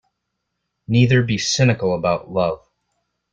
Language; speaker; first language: English; native; English